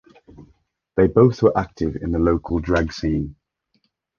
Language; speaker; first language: English; native; English